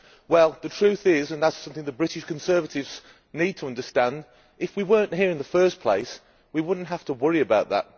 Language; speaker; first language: English; native; English